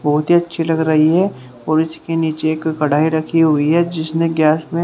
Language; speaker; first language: Hindi; native; Hindi